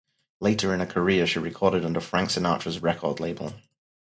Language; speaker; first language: English; native; English